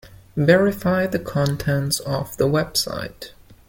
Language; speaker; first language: English; non-native, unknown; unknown